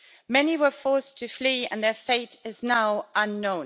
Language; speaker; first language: English; native; English